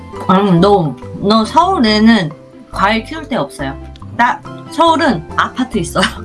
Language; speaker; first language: Korean; native; Korean